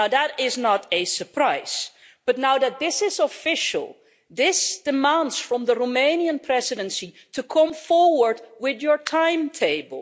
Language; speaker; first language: English; non-native, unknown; Dutch